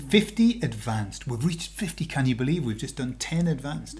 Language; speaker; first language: English; native; English